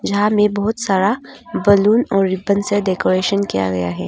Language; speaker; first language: Hindi; non-native, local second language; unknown